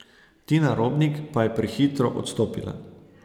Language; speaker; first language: Slovenian; native; Slovenian